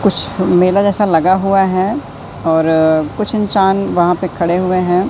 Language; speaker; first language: Hindi; native; Hindi